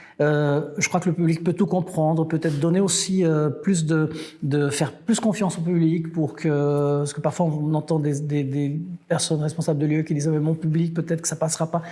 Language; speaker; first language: French; non-native, fluent; Portuguese